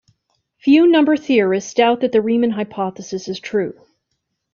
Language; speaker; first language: English; native; English